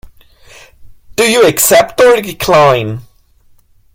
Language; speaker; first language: English; non-native, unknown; German